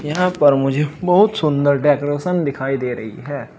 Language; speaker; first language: Hindi; native; Hindi